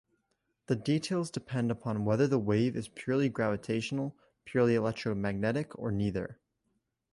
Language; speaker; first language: English; native; English